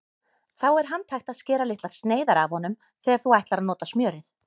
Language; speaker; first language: Icelandic; native; Icelandic